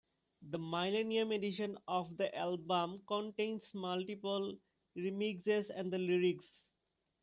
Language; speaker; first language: English; non-native, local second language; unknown